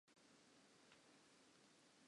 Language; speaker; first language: English; non-native, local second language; Southern Sotho